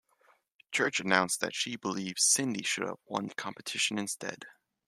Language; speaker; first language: English; native; English